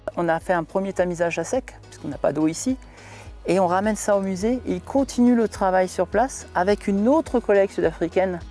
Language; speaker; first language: French; native; French